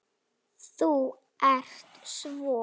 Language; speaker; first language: Icelandic; non-native, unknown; Slovak